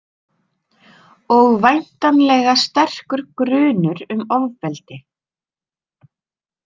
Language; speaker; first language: Icelandic; native; Icelandic